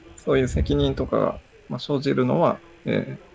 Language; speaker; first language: Japanese; native; Japanese